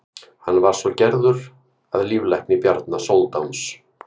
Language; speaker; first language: Icelandic; native; Icelandic